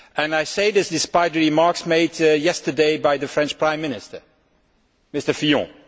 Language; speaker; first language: English; non-native, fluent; Dutch